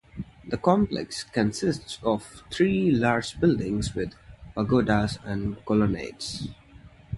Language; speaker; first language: English; non-native, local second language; Tamil